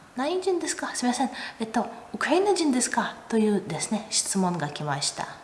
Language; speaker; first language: Japanese; non-native, fluent; Russian